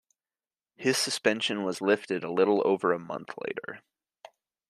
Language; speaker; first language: English; native; English